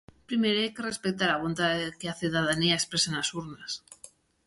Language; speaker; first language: Galician; native; Galician